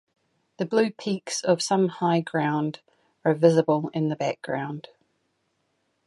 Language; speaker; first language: English; native; English